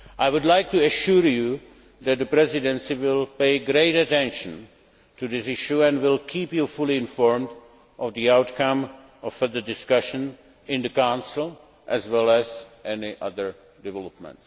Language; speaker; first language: English; non-native, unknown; Czech